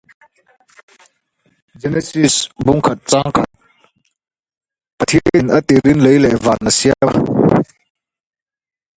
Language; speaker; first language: English; native; English